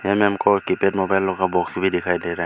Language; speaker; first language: Hindi; non-native, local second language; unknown